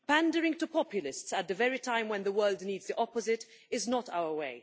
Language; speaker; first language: English; non-native, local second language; Maltese